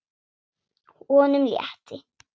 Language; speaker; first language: Icelandic; non-native, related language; Swedish